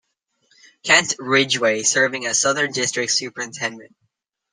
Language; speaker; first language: English; native; English